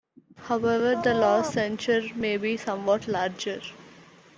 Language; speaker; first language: English; non-native, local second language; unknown